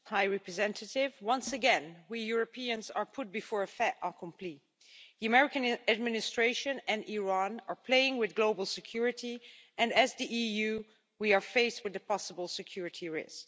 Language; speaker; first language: English; non-native, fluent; Dutch